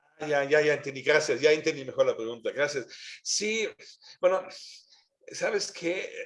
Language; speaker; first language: Spanish; non-native, fluent; German